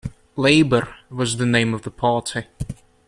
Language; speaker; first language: English; native; English